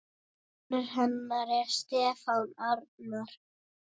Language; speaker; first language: Icelandic; native; Icelandic